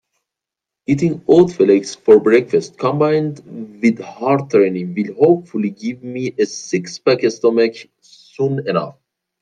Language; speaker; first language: English; non-native, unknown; Persian